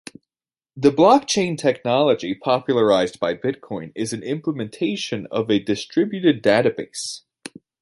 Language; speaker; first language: English; native; English